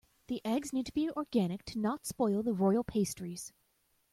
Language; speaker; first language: English; native; English